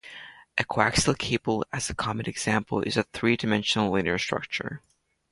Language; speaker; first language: English; non-native, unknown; Latvian